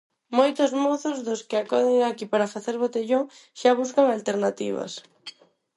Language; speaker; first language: Galician; non-native, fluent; Spanish